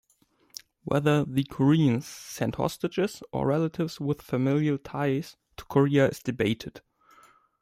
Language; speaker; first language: English; non-native, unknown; German